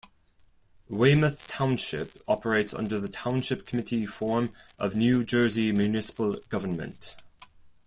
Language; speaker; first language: English; non-native, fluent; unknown